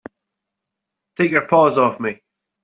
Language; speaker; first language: English; native; English